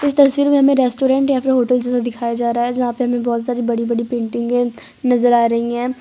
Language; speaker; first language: Hindi; non-native, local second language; Gujarati